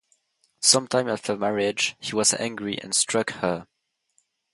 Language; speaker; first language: English; non-native, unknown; French